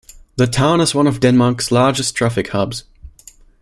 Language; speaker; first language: English; non-native, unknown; German